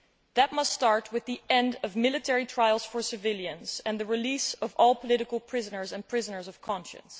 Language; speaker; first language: English; non-native, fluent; Dutch